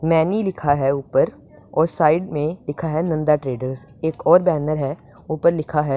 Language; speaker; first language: Hindi; non-native, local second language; Punjabi